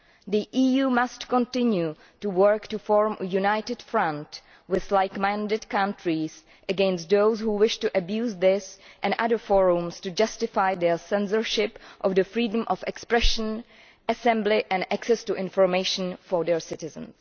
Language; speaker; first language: English; non-native, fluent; Czech